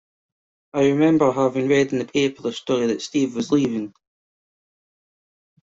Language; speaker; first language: English; native; English